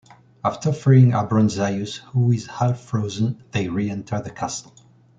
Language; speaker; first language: English; non-native, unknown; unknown